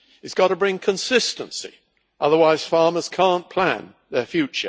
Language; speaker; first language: English; native; English